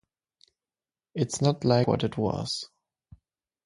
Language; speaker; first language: English; non-native, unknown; German